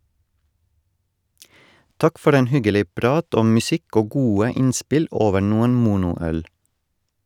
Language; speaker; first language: Norwegian; non-native, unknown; Estonian